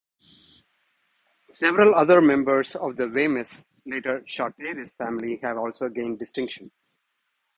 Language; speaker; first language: English; non-native, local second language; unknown